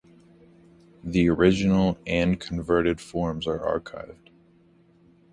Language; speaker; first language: English; native; English